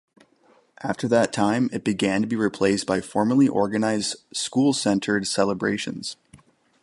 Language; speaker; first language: English; native; English